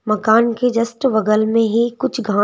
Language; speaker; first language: Hindi; native; Hindi